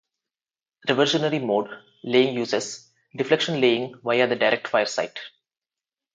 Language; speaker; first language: English; non-native, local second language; Telugu